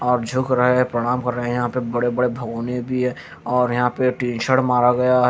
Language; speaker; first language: Hindi; native; Hindi